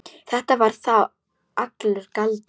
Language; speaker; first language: Icelandic; non-native, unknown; Polish